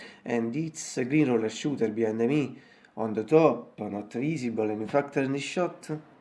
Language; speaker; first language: English; non-native, fluent; Italian